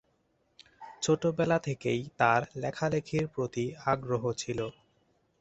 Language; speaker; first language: Bangla; non-native, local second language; Chittagonian